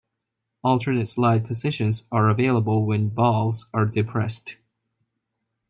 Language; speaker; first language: English; non-native, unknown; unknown